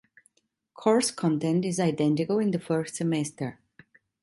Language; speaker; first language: English; non-native, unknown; Italian